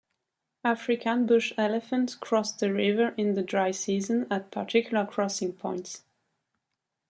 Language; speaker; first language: English; non-native, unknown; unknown